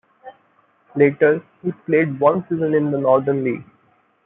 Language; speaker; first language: English; non-native, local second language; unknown